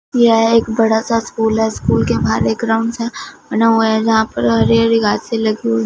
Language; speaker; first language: Hindi; non-native, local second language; Punjabi